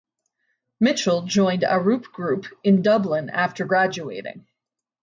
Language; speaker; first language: English; native; English